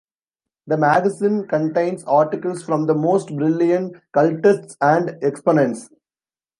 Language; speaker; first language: English; non-native, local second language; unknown